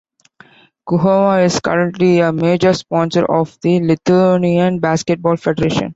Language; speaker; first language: English; non-native, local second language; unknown